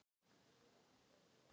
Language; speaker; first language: Icelandic; non-native, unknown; Thai